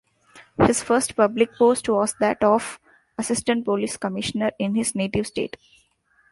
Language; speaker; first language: English; non-native, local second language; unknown